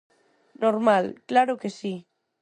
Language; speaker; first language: Galician; non-native, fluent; Spanish